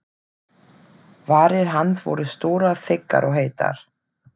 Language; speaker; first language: Icelandic; non-native, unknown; German